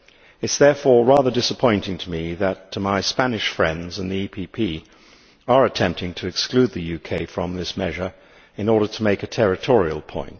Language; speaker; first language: English; native; English